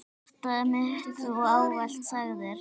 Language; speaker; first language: Icelandic; native; Icelandic